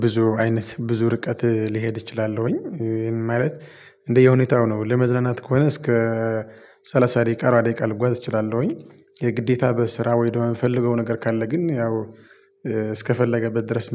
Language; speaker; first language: Amharic; non-native, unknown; Tigrinya